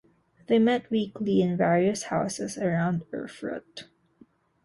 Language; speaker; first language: English; non-native, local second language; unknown